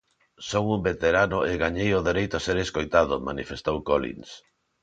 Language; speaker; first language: Galician; non-native, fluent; Spanish